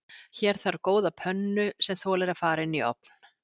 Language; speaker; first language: Icelandic; native; Icelandic